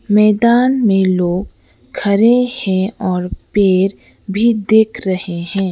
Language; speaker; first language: Hindi; non-native, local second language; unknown